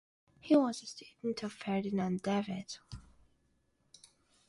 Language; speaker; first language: English; non-native, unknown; Russian